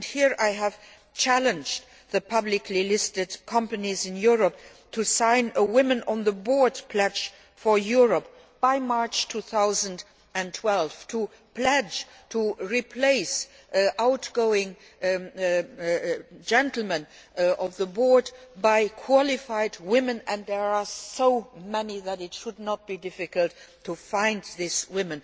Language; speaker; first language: English; non-native, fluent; Luxembourgish